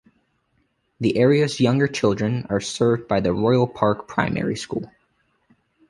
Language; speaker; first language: English; native; English